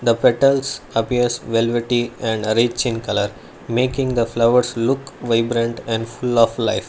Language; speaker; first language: English; non-native, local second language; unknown